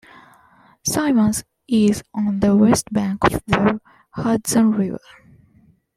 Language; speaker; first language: English; non-native, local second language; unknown